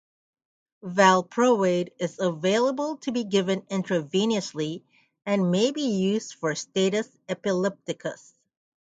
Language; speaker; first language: English; native; English